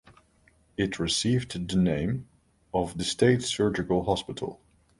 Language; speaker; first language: English; non-native, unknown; Dutch